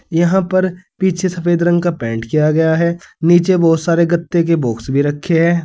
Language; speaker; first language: Hindi; native; Hindi